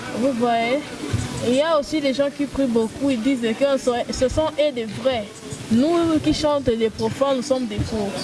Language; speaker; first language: French; non-native, local second language; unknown